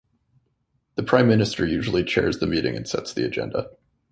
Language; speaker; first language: English; native; English